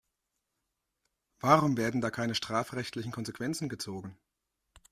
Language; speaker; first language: German; native; German